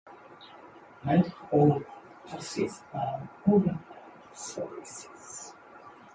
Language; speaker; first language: English; non-native, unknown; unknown